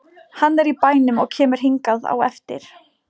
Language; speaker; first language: Icelandic; non-native, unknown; Polish